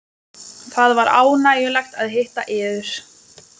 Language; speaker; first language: Icelandic; non-native, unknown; Lithuanian